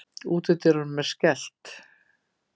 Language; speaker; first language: Icelandic; native; Icelandic